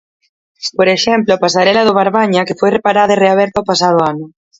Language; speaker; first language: Galician; native; Galician